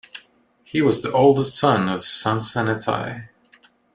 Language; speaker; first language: English; non-native, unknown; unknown